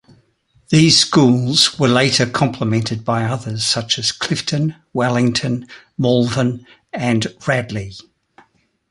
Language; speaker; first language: English; native; English